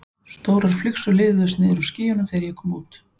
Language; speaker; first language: Icelandic; native; Icelandic